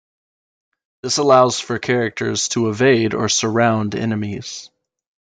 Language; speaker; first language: English; native; English